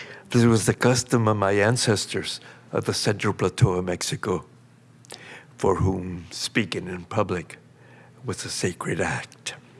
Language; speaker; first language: English; early bilingual, other home language; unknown